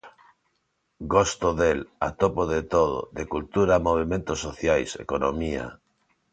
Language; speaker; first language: Galician; non-native, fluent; Spanish